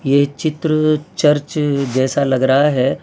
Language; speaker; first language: Hindi; non-native, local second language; Gujarati